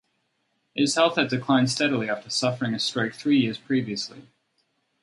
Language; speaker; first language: English; native; English